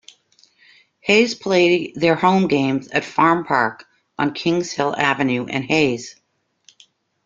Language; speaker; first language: English; native; English